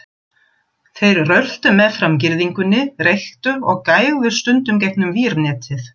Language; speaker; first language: Icelandic; non-native, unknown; German